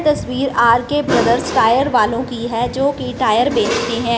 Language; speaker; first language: Hindi; non-native, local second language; Punjabi